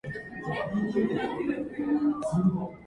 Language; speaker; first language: English; non-native, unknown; Japanese